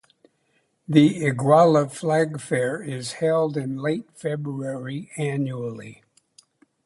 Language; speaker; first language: English; native; English